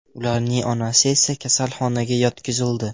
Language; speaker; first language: Uzbek; non-native, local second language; Russian